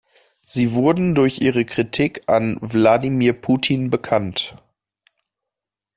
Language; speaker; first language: German; native; German